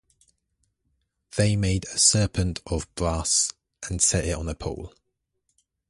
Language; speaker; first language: English; native; English